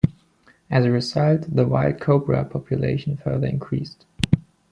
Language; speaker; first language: English; non-native, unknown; German